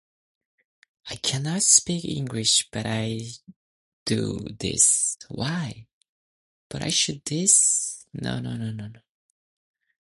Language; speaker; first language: English; non-native, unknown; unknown